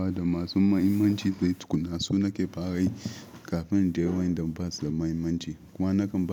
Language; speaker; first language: Hausa; non-native, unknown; Yoruba